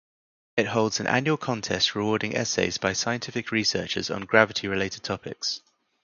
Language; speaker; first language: English; native; English